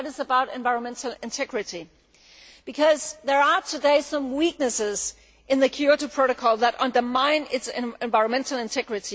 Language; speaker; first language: English; non-native, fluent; Danish